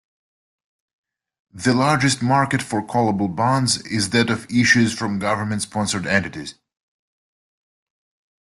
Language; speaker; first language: English; native; English